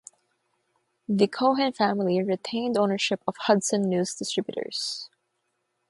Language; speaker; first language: English; non-native, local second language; Filipino